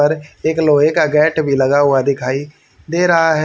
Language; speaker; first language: Hindi; native; Hindi